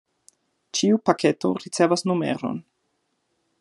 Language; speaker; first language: Esperanto; non-native, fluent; German